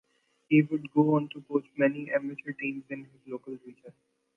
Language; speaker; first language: English; non-native, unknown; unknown